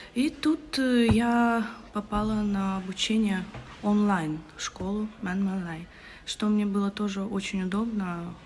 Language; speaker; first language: Russian; native; Russian